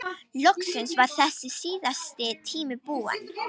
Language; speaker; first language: Icelandic; non-native, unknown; Romanian